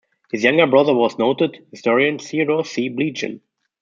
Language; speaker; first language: English; non-native, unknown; German